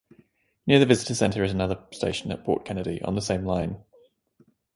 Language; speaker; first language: English; native; English